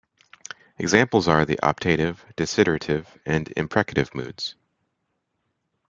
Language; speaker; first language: English; native; English